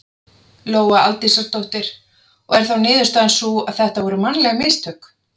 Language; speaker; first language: Icelandic; native; Icelandic